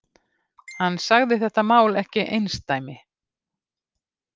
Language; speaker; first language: Icelandic; native; Icelandic